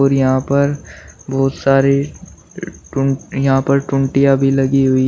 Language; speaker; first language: Hindi; native; Hindi